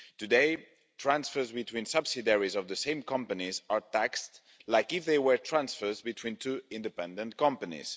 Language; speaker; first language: English; non-native, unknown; Spanish